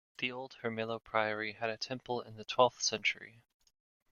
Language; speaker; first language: English; native; English